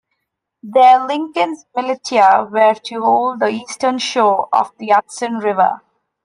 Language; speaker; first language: English; non-native, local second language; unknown